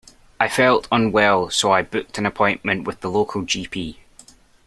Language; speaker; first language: English; native; English